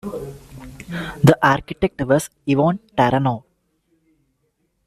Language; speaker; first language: English; non-native, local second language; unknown